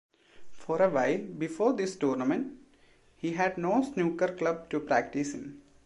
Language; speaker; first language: English; non-native, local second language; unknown